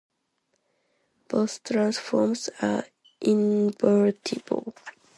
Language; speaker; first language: English; non-native, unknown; Japanese